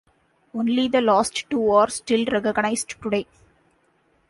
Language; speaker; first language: English; non-native, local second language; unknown